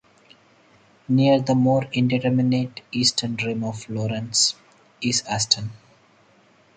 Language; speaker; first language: English; non-native, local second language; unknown